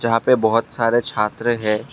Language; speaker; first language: Hindi; non-native, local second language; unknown